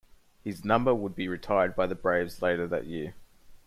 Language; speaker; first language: English; native; English